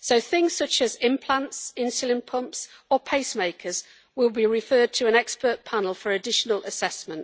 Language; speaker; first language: English; native; English